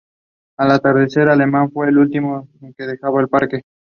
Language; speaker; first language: English; non-native, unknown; Spanish